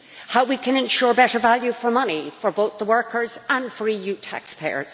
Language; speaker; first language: English; native; English